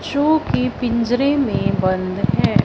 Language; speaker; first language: Hindi; non-native, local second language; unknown